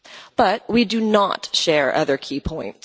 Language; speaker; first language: English; non-native, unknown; Dutch